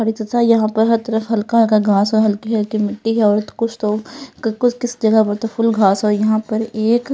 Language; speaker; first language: Hindi; non-native, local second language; Punjabi